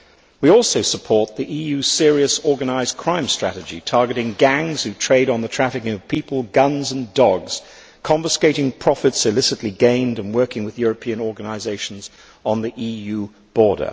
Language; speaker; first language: English; native; English